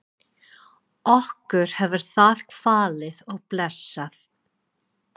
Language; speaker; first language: Icelandic; non-native, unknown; English